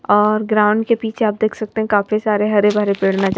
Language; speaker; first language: Hindi; native; Hindi